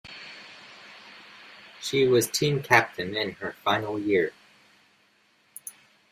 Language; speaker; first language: English; native; English